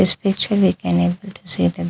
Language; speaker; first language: English; non-native, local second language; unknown